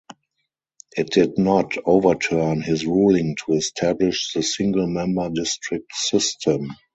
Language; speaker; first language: English; non-native, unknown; German